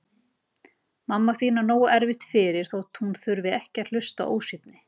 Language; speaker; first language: Icelandic; native; Icelandic